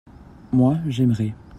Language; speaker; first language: French; native; French